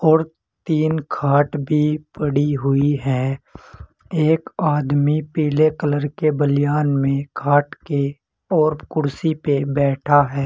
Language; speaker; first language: Hindi; native; Hindi